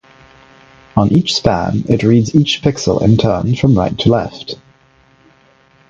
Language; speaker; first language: English; non-native, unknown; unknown